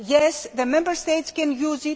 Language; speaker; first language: English; non-native, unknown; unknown